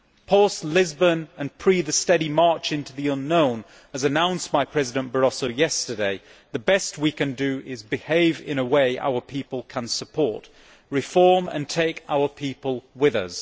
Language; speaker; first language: English; native; English